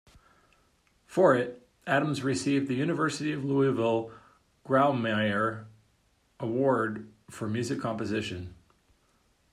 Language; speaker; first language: English; native; English